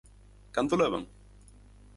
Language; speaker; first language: Galician; native; Galician